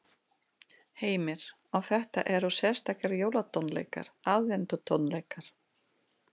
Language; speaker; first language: Icelandic; non-native, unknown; Russian